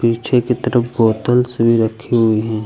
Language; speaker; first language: Hindi; native; Hindi